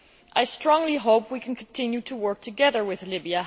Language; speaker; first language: English; non-native, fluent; Dutch